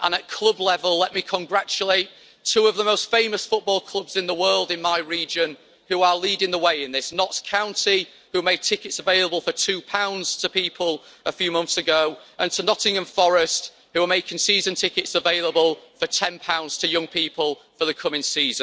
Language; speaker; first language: English; native; English